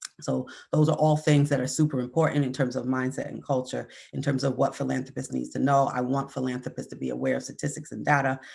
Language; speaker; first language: English; native; English